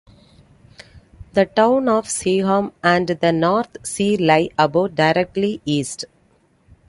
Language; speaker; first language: English; non-native, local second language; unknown